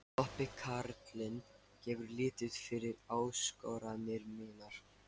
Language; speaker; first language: Icelandic; non-native, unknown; Lithuanian